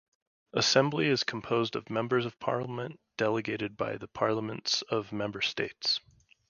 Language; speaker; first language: English; native; English